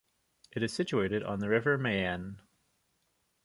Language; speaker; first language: English; native; English